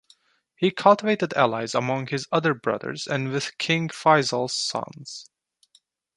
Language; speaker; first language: English; non-native, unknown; Turkish